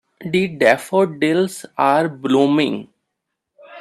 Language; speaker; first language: English; non-native, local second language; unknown